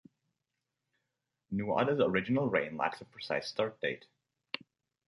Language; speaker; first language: English; native; English